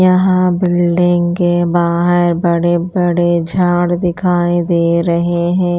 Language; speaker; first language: Hindi; non-native, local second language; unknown